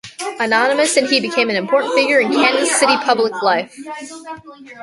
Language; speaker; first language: English; native; English